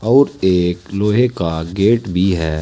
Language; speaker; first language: Hindi; native; Hindi